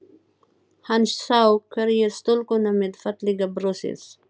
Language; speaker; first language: Icelandic; non-native, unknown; Filipino